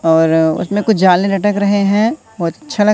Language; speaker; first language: Hindi; native; Hindi